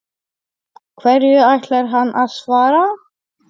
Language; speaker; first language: Icelandic; non-native, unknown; Polish